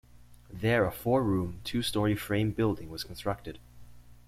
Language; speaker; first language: English; native; English